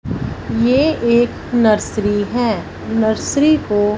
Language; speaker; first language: Hindi; non-native, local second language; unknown